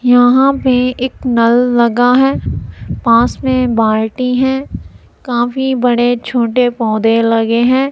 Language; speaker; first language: Hindi; non-native, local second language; Punjabi